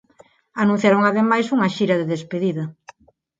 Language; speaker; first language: Galician; non-native, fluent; Spanish